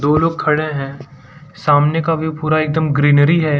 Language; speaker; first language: Hindi; non-native, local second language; Gujarati